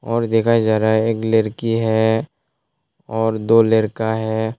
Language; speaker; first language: Hindi; non-native, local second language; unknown